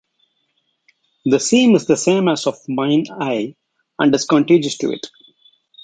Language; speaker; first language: English; non-native, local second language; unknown